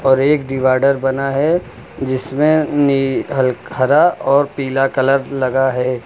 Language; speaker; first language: Hindi; native; Hindi